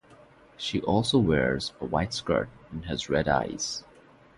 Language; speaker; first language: English; non-native, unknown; Bangla